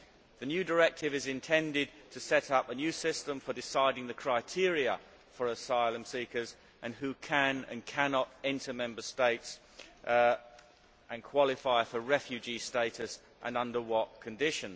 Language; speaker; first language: English; native; English